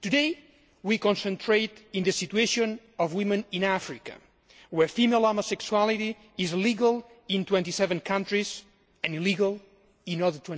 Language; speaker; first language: English; non-native, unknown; Spanish